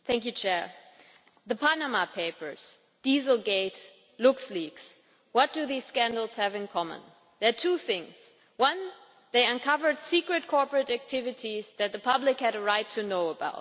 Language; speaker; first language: English; non-native, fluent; German